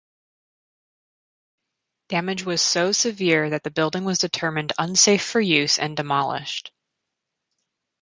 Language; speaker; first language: English; native; English